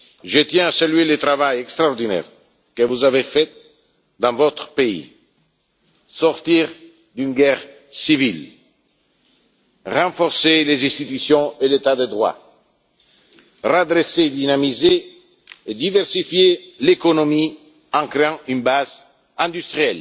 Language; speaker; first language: French; non-native, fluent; Italian